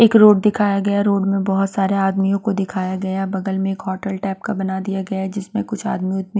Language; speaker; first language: Hindi; non-native, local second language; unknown